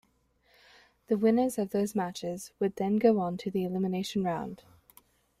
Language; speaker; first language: English; native; English